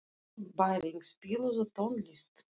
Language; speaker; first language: Icelandic; non-native, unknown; Russian